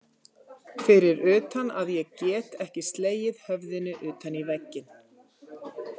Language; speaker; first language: Icelandic; native; Icelandic